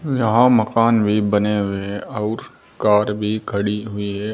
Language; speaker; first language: Hindi; native; Hindi